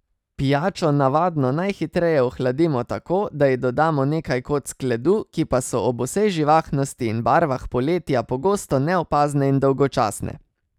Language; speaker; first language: Slovenian; native; Slovenian